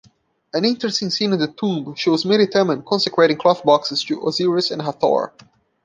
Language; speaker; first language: English; non-native, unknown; Portuguese